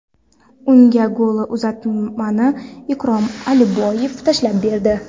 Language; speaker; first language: Uzbek; non-native, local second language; Kara-Kalpak